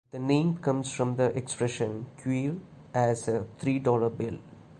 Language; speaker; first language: English; non-native, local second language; Malayalam